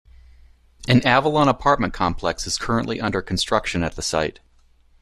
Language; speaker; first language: English; native; English